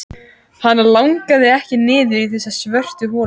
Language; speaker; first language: Icelandic; native; Icelandic